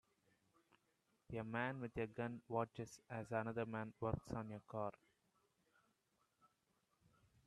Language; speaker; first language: English; non-native, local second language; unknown